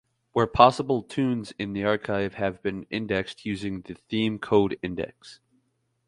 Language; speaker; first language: English; native; English